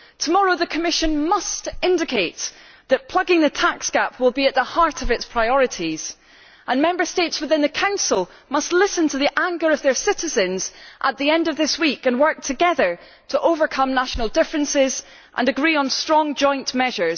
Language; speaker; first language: English; native; English